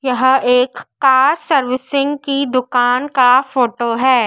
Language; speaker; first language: Hindi; native; Hindi